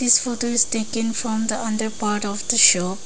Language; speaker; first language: English; non-native, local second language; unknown